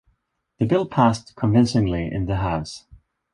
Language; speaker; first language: English; non-native, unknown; Swedish